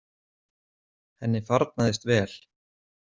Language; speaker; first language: Icelandic; native; Icelandic